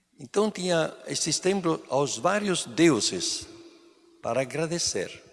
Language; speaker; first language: Portuguese; non-native, fluent; Italian